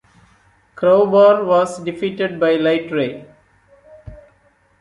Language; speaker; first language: English; non-native, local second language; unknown